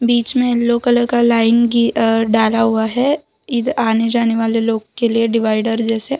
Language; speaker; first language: Hindi; non-native, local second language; Gujarati